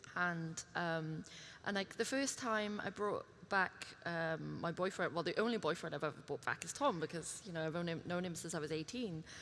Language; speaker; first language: English; early bilingual, other home language; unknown